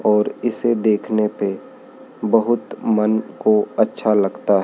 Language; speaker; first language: Hindi; native; Hindi